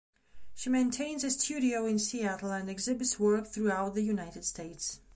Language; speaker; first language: English; non-native, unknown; Belarusian